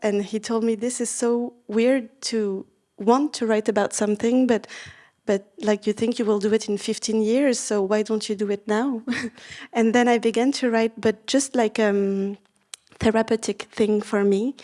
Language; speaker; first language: English; non-native, fluent; Vietnamese